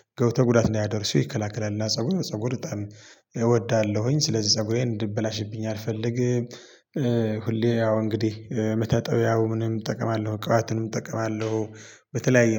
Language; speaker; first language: Amharic; non-native, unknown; Tigrinya